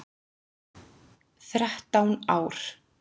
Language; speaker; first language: Icelandic; native; Icelandic